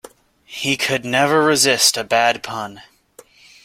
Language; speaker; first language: English; native; English